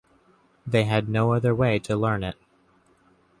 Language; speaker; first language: English; native; English